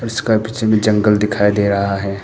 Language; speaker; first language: Hindi; non-native, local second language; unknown